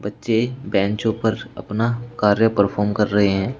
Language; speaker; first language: Hindi; native; Hindi